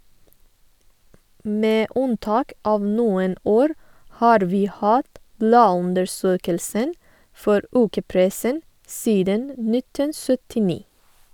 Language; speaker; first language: Norwegian; non-native, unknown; Persian